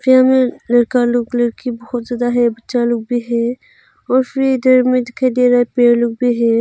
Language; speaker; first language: Hindi; non-native, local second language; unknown